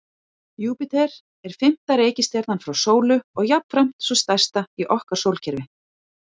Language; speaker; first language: Icelandic; native; Icelandic